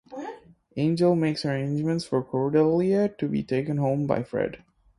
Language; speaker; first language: English; native; English